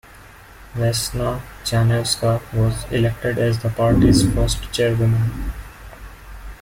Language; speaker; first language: English; non-native, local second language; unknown